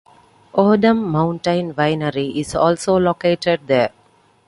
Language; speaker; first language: English; non-native, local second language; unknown